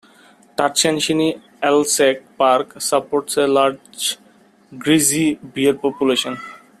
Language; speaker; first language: English; non-native, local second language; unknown